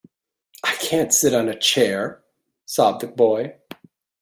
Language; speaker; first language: English; native; English